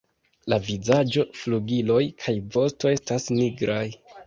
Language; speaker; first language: Esperanto; non-native, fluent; Kinyarwanda